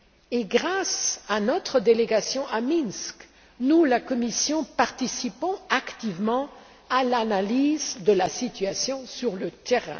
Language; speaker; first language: French; non-native, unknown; German